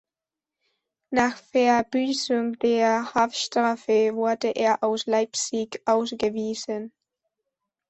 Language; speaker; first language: German; non-native, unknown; Spanish